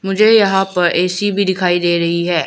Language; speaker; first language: Hindi; non-native, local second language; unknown